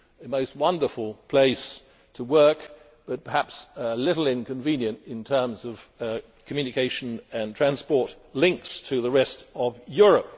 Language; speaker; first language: English; native; English